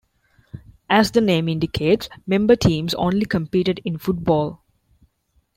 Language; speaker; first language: English; non-native, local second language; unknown